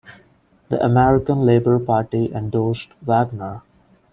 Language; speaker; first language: English; non-native, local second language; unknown